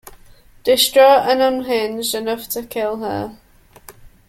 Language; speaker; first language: English; native; English